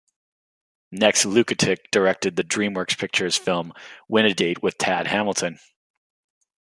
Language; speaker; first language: English; native; English